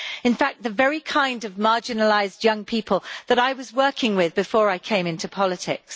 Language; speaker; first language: English; native; English